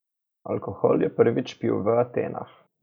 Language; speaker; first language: Slovenian; native; Slovenian